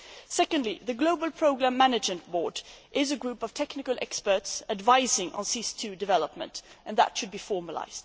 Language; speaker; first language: English; non-native, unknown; Swedish